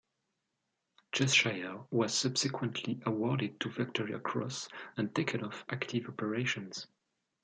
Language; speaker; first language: English; non-native, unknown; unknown